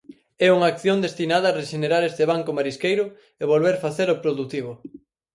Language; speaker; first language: Galician; native; Galician